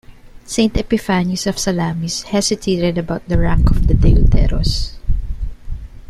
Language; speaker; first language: English; non-native, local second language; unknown